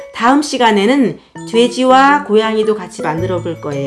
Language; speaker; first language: Korean; native; Korean